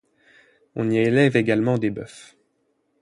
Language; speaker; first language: French; native; French